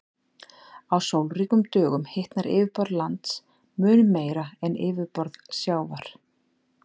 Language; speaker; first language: Icelandic; native; Icelandic